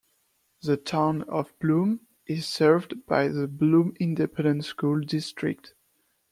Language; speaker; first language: English; non-native, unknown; French